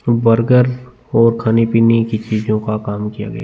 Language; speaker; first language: Hindi; non-native, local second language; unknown